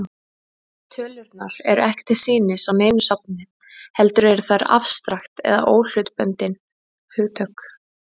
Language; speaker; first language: Icelandic; native; Icelandic